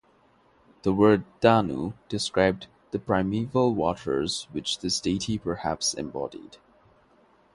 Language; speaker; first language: English; non-native, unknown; Bangla